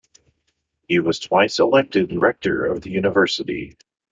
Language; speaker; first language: English; native; English